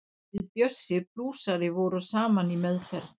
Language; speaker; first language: Icelandic; non-native, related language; Danish